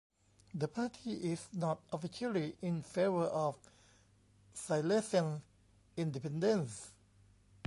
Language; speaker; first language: English; non-native, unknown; Thai